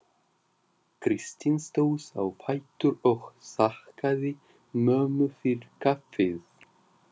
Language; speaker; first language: Icelandic; non-native, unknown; Russian